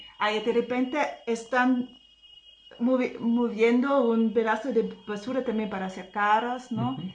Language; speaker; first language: Spanish; non-native, fluent; German